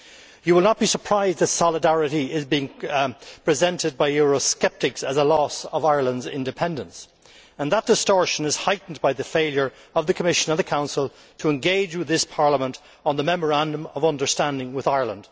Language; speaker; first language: English; native; English